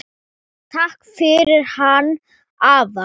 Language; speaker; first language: Icelandic; non-native, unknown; Thai